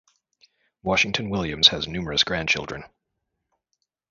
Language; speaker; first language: English; native; English